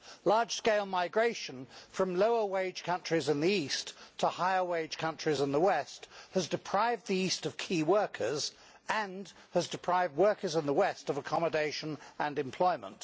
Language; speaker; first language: English; native; English